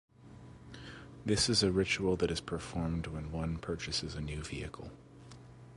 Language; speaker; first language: English; native; English